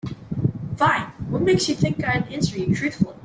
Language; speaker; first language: English; native; English